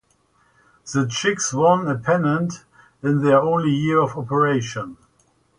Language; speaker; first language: English; native; English